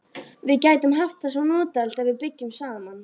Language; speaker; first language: Icelandic; native; Icelandic